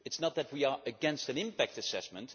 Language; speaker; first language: English; non-native, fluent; Dutch